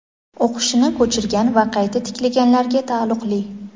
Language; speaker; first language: Uzbek; native; Uzbek